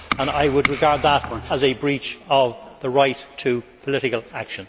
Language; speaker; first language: English; native; English